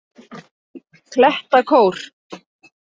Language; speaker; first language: Icelandic; native; Icelandic